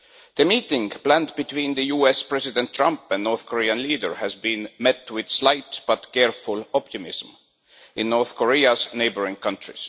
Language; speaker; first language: English; non-native, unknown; Estonian